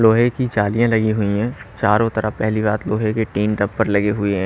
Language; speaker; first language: Hindi; native; Hindi